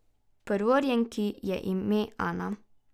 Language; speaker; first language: Slovenian; native; Slovenian